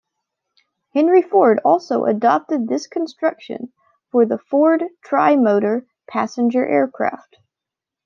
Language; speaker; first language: English; native; English